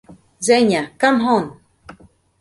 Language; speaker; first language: English; native; English